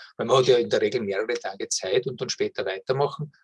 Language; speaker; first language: German; native; German